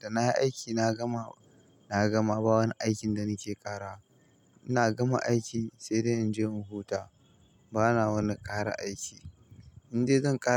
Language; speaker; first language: Hausa; native; Hausa